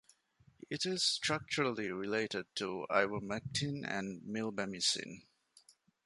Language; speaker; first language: English; non-native, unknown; Divehi